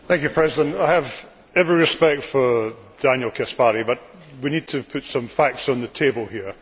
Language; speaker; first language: English; native; English